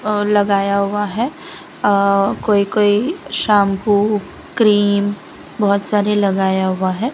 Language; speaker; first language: Hindi; non-native, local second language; Gujarati